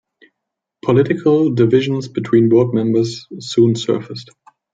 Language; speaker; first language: English; non-native, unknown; German